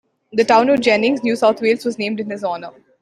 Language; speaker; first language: English; non-native, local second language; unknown